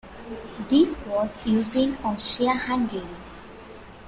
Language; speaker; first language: English; non-native, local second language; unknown